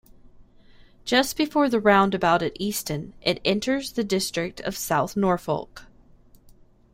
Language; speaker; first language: English; native; English